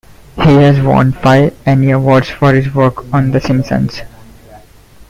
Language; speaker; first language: English; non-native, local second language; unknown